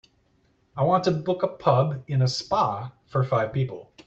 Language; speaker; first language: English; native; English